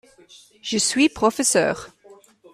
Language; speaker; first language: French; non-native, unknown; German